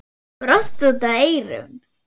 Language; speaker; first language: Icelandic; non-native, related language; Swedish